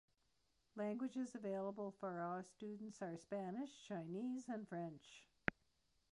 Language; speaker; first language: English; native; English